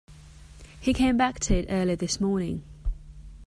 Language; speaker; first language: English; non-native, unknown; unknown